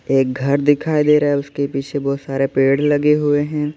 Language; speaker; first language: Hindi; native; Hindi